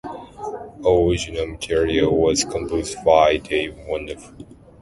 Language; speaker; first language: English; non-native, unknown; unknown